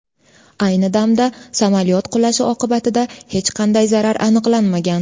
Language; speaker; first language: Uzbek; native; Uzbek